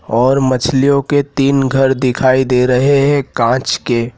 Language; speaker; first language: Hindi; native; Hindi